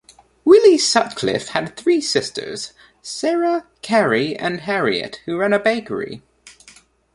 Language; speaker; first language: English; native; English